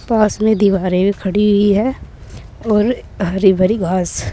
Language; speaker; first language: Hindi; native; Hindi